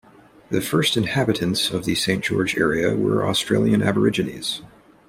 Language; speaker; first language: English; native; English